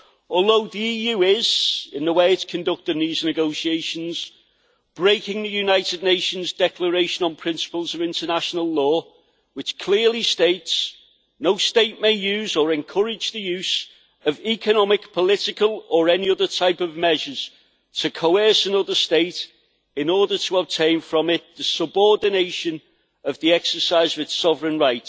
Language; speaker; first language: English; native; English